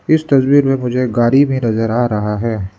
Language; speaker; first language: Hindi; non-native, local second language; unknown